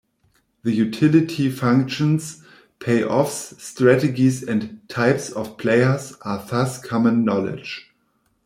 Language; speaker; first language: English; non-native, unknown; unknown